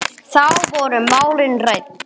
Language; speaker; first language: Icelandic; non-native, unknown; English